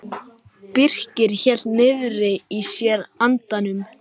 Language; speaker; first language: Icelandic; non-native, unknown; Lithuanian